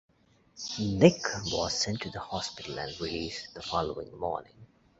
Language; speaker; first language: English; native; English